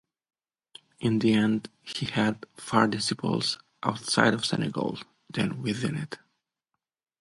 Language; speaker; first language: English; non-native, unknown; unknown